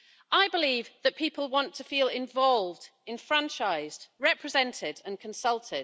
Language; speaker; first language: English; native; English